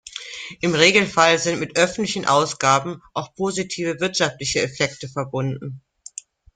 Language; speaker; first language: German; native; German